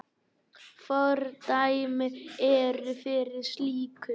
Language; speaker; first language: Icelandic; native; Icelandic